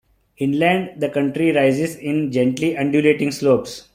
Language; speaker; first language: English; non-native, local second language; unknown